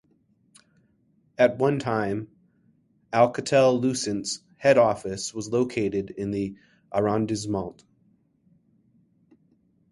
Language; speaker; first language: English; native; English